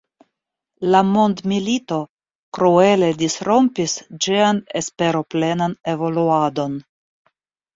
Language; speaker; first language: Esperanto; non-native, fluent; Russian